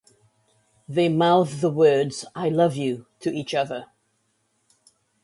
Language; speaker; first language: English; native; English